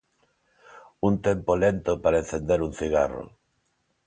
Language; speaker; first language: Galician; non-native, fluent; Spanish